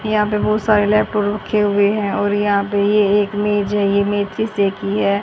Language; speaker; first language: Hindi; native; Hindi